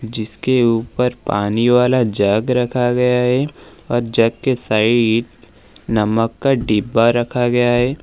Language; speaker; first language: Hindi; native; Hindi